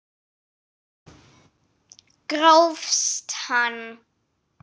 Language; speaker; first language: Icelandic; non-native, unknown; English